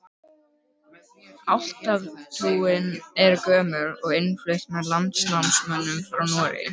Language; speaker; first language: Icelandic; native; Icelandic